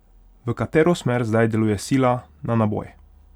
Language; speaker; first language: Slovenian; non-native, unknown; Hungarian